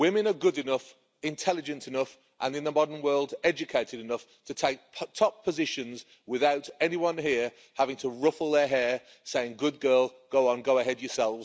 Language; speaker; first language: English; native; English